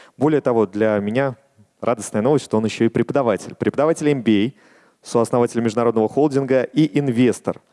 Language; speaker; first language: Russian; native; Russian